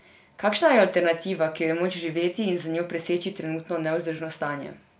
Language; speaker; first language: Slovenian; non-native, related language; Serbian